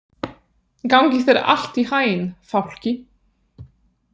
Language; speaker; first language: Icelandic; non-native, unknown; Polish